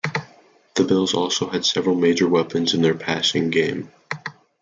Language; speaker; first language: English; native; English